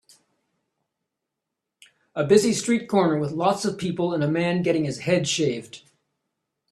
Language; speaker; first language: English; native; English